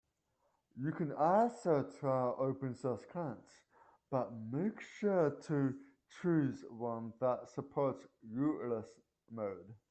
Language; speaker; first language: English; native; English